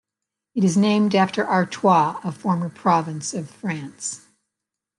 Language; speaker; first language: English; native; English